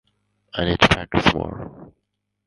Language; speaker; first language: English; non-native, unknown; Bangla